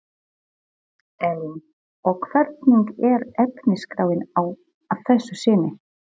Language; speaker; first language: Icelandic; non-native, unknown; Polish